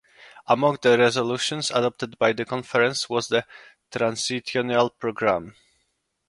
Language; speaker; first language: English; non-native, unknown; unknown